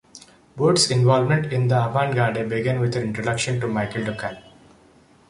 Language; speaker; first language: English; non-native, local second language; Odia